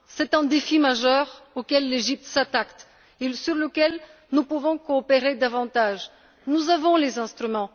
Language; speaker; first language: French; non-native, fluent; Bulgarian